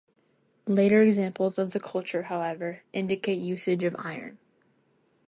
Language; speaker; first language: English; native; English